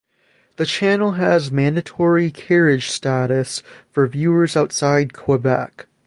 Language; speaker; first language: English; native; English